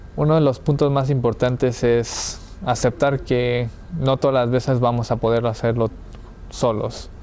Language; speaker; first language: Spanish; early bilingual, heritage; Spanish